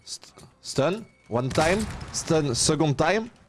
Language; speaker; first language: English; non-native, learner; French